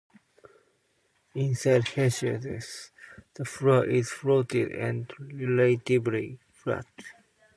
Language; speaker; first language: English; non-native, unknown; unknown